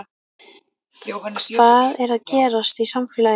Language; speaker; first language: Icelandic; native; Icelandic